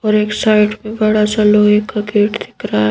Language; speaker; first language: Hindi; native; Hindi